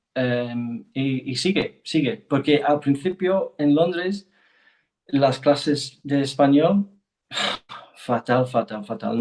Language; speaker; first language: Spanish; non-native, fluent; English